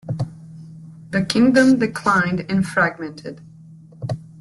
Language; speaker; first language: English; native; English